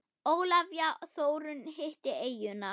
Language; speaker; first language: Icelandic; non-native, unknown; German